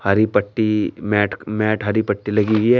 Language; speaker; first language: Hindi; native; Hindi